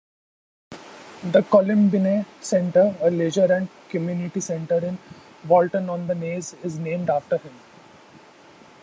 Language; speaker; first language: English; non-native, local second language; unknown